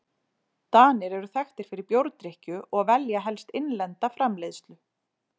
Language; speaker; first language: Icelandic; native; Icelandic